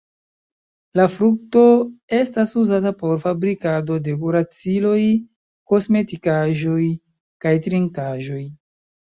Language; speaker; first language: Esperanto; non-native, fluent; Chinese